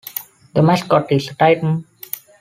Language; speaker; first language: English; non-native, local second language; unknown